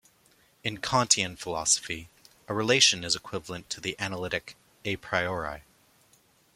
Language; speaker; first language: English; native; English